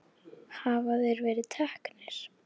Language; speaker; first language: Icelandic; native; Icelandic